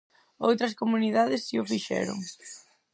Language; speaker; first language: Galician; non-native, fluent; Spanish